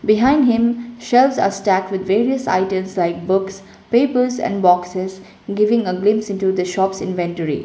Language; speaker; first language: English; non-native, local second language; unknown